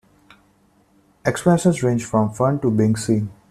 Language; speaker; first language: English; non-native, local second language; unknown